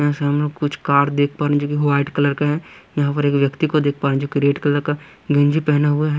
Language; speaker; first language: Hindi; non-native, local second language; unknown